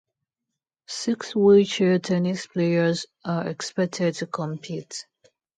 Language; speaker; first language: English; non-native, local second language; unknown